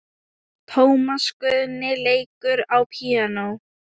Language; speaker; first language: Icelandic; non-native, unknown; Thai